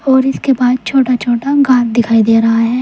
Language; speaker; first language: Hindi; native; Hindi